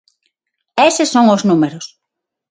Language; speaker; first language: Galician; non-native, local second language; Spanish